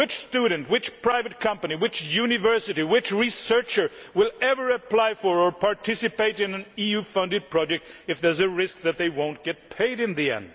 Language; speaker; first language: English; non-native, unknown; Swedish